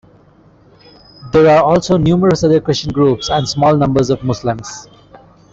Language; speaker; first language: English; non-native, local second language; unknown